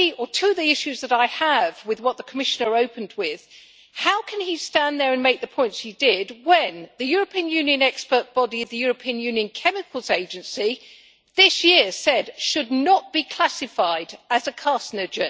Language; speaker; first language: English; native; English